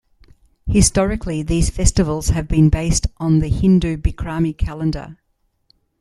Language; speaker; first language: English; native; English